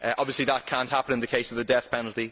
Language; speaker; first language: English; native; English